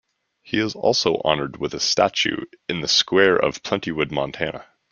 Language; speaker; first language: English; native; English